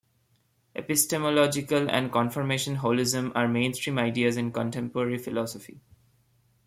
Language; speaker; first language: English; non-native, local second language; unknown